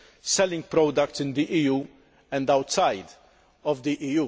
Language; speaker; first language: English; non-native, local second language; Maltese